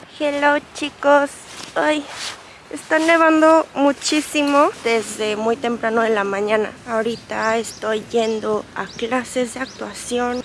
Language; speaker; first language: Spanish; non-native, fluent; Korean